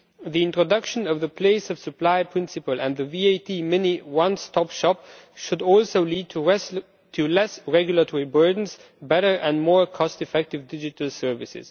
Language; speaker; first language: English; non-native, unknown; Romanian